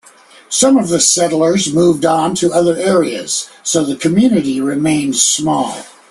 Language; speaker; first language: English; native; English